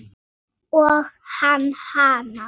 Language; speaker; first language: Icelandic; native; Icelandic